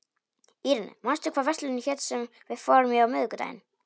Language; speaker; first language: Icelandic; non-native, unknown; Polish